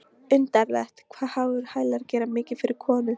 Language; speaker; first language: Icelandic; non-native, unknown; Polish